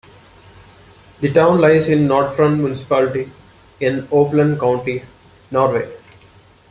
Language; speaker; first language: English; non-native, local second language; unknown